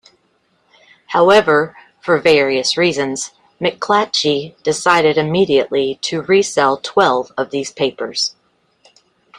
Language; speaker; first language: English; native; English